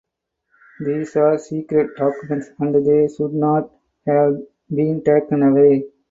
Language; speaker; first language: English; non-native, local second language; Tamil